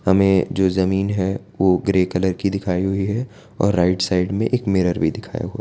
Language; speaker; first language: Hindi; non-native, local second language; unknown